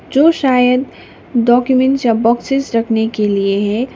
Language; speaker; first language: Hindi; non-native, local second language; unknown